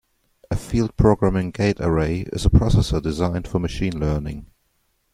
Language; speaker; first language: English; non-native, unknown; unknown